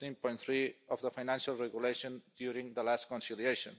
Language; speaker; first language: English; non-native, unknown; Catalan